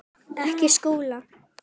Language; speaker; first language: Icelandic; native; Icelandic